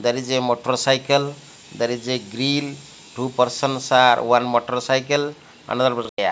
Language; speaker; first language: English; non-native, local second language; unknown